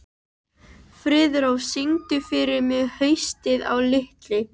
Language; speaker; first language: Icelandic; native; Icelandic